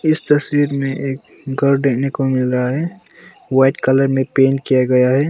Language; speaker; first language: Hindi; non-native, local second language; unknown